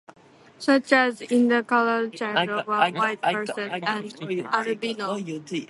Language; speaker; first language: English; native; English